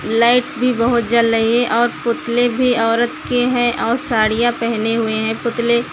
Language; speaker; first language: Hindi; native; Hindi